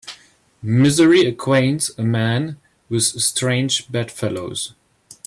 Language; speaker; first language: English; non-native, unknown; German